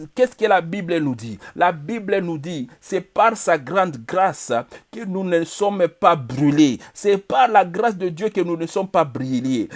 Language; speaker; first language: French; non-native, local second language; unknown